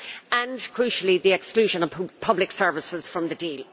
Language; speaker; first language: English; native; English